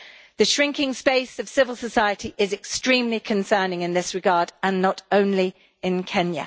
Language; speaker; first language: English; native; English